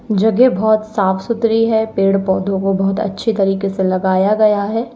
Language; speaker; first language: Hindi; native; Hindi